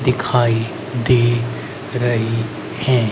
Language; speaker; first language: Hindi; native; Hindi